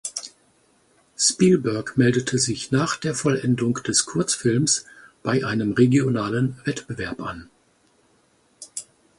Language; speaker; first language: German; native; German